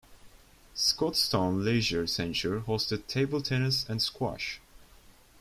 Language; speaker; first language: English; non-native, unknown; Turkish